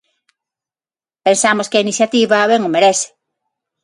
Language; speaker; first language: Galician; non-native, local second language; Spanish